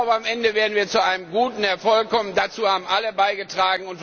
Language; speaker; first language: German; non-native, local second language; Luxembourgish